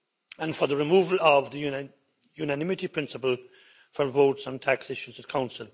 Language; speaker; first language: English; native; English